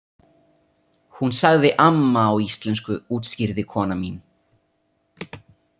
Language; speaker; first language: Icelandic; non-native, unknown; Italian